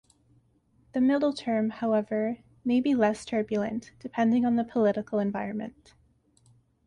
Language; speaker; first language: English; native; English